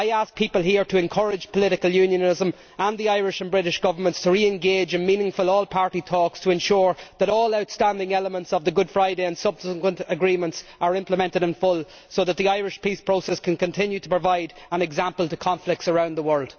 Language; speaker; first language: English; native; English